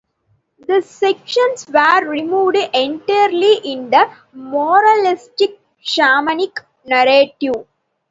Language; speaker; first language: English; non-native, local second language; Tamil